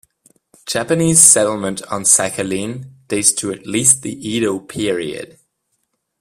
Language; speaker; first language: English; non-native, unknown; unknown